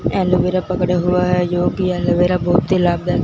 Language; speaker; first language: Hindi; non-native, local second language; Punjabi